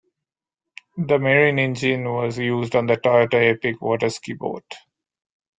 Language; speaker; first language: English; non-native, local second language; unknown